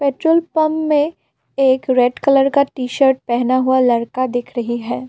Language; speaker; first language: Hindi; non-native, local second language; Assamese